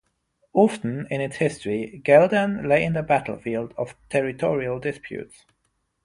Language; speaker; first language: English; non-native, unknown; German